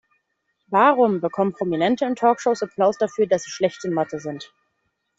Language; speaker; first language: German; native; German